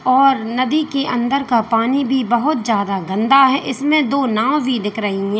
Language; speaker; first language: Hindi; native; Hindi